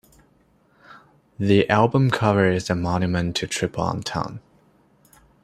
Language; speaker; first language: English; non-native, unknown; Chinese